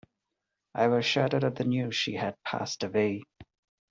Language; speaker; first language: English; non-native, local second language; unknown